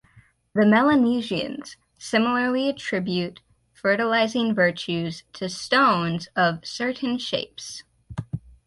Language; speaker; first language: English; native; English